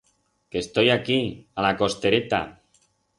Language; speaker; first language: Aragonese; non-native, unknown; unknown